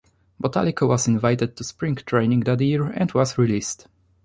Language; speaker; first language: English; non-native, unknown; Polish